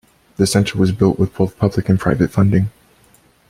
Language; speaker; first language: English; native; English